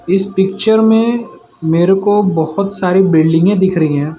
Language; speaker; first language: Hindi; non-native, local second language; Gujarati